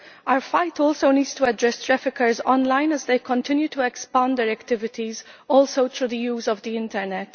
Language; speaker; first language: English; non-native, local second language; Maltese